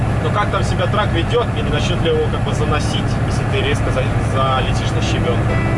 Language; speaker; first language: Russian; native; Russian